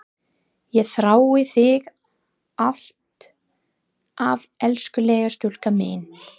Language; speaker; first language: Icelandic; non-native, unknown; English